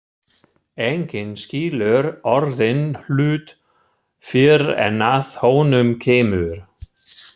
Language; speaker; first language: Icelandic; non-native, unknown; German